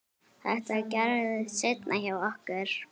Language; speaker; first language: Icelandic; native; Icelandic